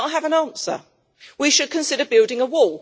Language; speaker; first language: English; native; English